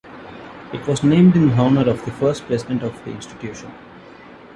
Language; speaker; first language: English; non-native, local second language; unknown